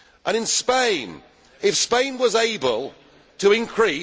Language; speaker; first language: English; native; English